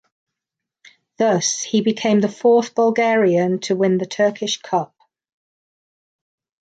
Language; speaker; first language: English; native; English